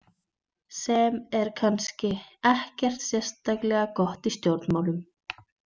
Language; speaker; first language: Icelandic; native; Icelandic